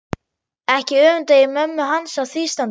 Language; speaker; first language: Icelandic; non-native, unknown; German